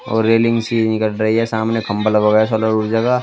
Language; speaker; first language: Hindi; native; Hindi